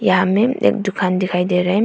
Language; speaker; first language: Hindi; non-native, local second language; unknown